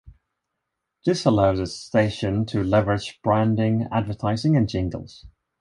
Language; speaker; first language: English; non-native, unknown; Swedish